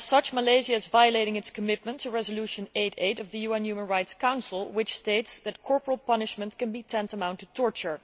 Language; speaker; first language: English; non-native, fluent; Dutch